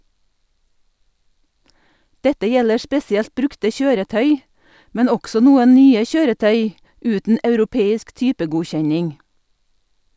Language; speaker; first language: Norwegian; native; Norwegian